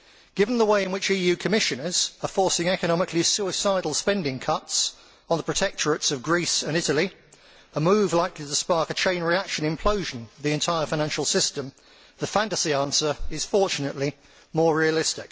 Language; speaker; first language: English; native; English